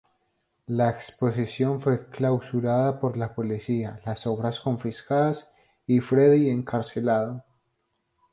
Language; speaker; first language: Spanish; native; Spanish